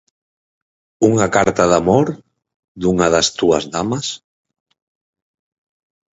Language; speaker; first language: Galician; native; Galician